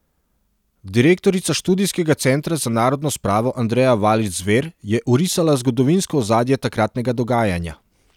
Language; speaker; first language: Slovenian; non-native, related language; Serbian